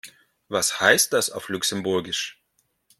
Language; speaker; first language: German; non-native, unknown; Russian